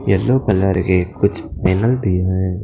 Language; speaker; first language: Hindi; non-native, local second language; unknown